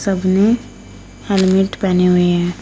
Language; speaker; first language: Hindi; native; Hindi